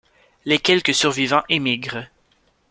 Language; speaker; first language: French; native; French